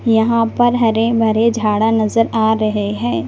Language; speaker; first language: Hindi; non-native, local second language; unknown